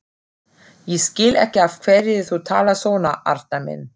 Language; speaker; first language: Icelandic; non-native, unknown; German